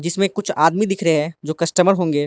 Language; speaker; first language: Hindi; non-native, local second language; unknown